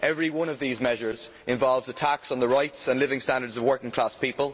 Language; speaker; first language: English; native; English